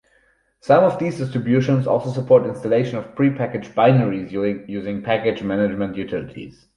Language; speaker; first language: English; non-native, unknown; German